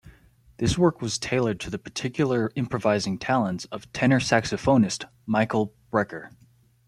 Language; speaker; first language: English; native; English